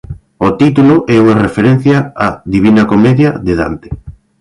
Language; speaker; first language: Galician; native; Galician